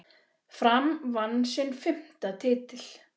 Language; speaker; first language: Icelandic; native; Icelandic